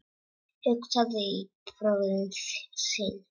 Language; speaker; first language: Icelandic; non-native, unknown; Czech